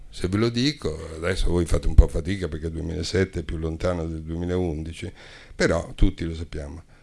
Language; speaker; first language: Italian; native; Italian